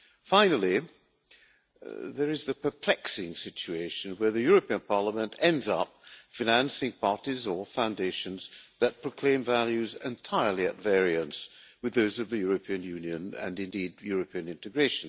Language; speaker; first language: English; non-native, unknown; Hungarian